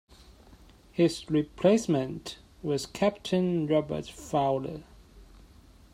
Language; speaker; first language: English; non-native, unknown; Chinese